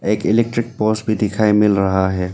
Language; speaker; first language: Hindi; non-native, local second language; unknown